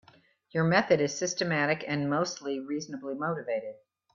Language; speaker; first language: English; native; English